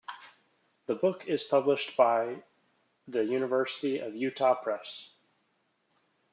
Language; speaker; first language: English; native; English